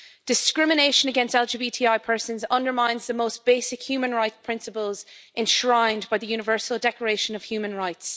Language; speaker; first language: English; native; English